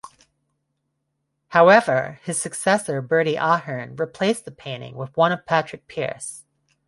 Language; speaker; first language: English; non-native, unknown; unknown